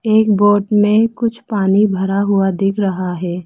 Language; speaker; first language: Hindi; non-native, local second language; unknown